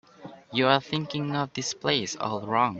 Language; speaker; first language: English; non-native, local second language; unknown